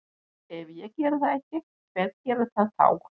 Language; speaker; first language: Icelandic; non-native, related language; Danish